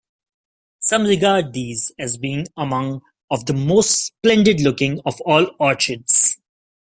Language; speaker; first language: English; non-native, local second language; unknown